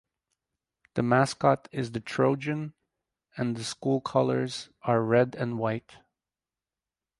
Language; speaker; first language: English; native; English